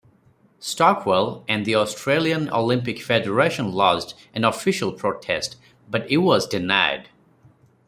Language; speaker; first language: English; non-native, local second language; Odia